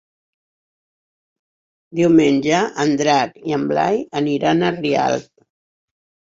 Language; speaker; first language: Catalan; non-native, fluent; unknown